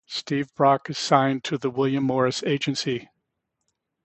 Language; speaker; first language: English; native; English